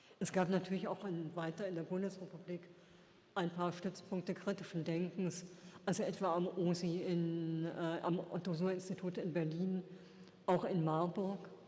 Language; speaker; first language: German; native; German